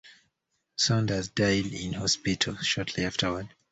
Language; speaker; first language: English; native; English